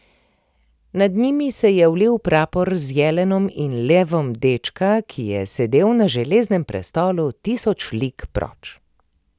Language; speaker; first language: Slovenian; native; Slovenian